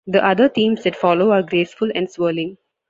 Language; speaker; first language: English; non-native, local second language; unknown